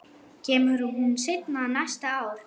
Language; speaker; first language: Icelandic; non-native, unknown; German